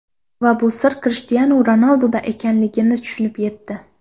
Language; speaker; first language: Uzbek; non-native, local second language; Kara-Kalpak